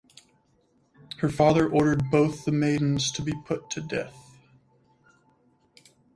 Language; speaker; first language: English; native; English